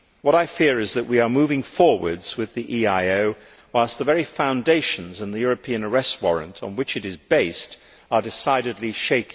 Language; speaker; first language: English; native; English